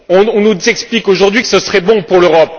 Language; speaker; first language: French; native; French